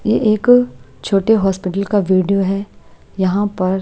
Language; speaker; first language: Hindi; non-native, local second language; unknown